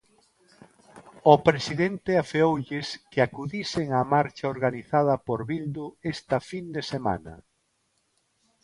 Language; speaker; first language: Galician; non-native, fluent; Spanish